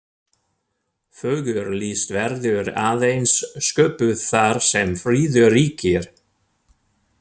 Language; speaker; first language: Icelandic; non-native, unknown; German